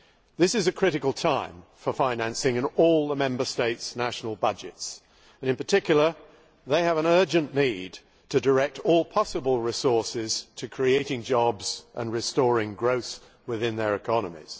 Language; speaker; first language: English; native; English